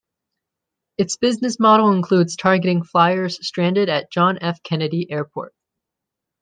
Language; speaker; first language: English; native; English